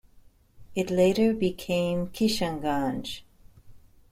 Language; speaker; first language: English; native; English